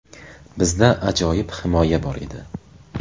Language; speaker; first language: Uzbek; native; Uzbek